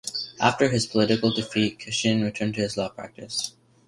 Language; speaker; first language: English; native; English